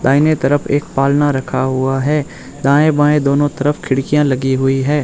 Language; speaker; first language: Hindi; non-native, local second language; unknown